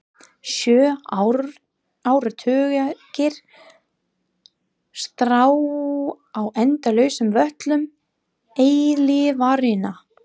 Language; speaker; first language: Icelandic; non-native, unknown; English